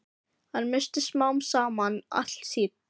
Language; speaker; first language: Icelandic; non-native, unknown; Filipino